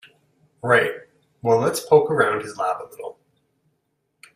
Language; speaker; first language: English; native; English